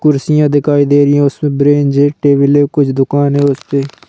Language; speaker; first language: Hindi; native; Hindi